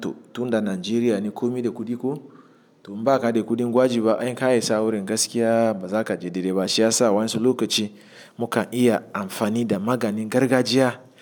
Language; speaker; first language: Hausa; non-native, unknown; Igbo